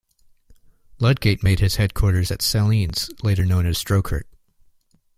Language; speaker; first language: English; native; English